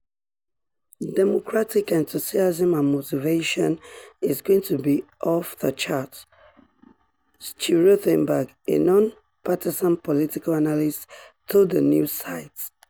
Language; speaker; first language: English; non-native, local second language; Yoruba